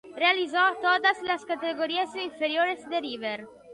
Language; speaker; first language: Spanish; non-native, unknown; Italian